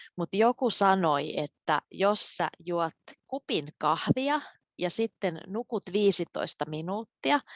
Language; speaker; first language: Finnish; native; Finnish